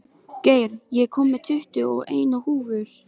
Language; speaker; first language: Icelandic; non-native, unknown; Filipino